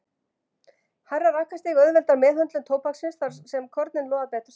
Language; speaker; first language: Icelandic; native; Icelandic